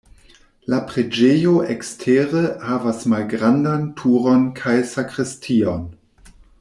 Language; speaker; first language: Esperanto; non-native, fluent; German